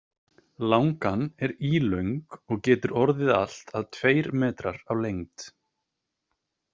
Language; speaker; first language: Icelandic; native; Icelandic